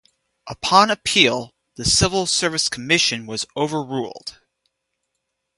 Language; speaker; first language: English; native; English